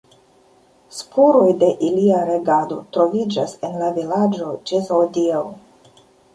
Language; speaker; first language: Esperanto; non-native, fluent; Russian